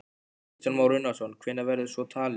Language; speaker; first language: Icelandic; native; Icelandic